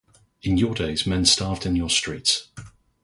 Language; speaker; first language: English; native; English